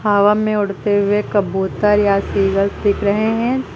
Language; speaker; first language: Hindi; native; Hindi